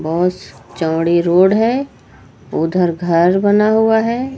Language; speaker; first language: Hindi; native; Hindi